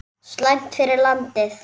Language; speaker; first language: Icelandic; native; Icelandic